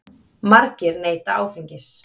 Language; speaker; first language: Icelandic; native; Icelandic